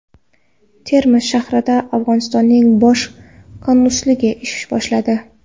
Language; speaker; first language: Uzbek; non-native, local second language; Kara-Kalpak